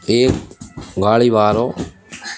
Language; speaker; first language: Hindi; native; Hindi